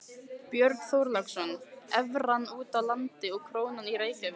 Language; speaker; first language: Icelandic; native; Icelandic